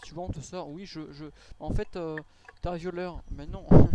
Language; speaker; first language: French; native; French